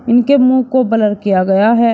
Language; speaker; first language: Hindi; native; Hindi